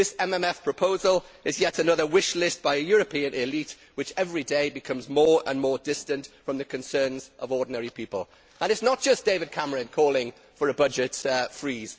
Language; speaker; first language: English; native; English